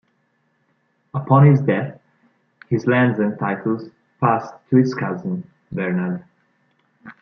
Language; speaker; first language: English; non-native, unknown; Italian